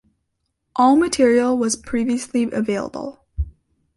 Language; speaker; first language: English; native; English